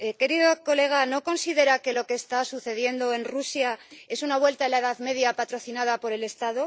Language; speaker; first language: Spanish; native; Spanish